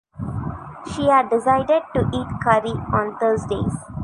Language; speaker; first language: English; non-native, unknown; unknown